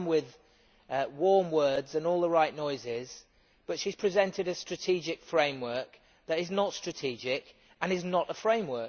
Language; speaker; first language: English; native; English